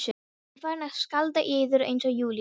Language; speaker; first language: Icelandic; non-native, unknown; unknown